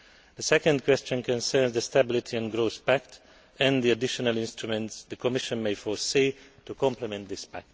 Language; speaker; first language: English; non-native, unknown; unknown